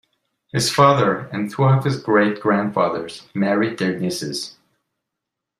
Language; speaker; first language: English; non-native, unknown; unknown